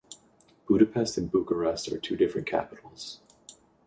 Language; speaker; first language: English; native; English